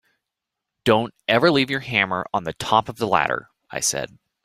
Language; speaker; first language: English; native; English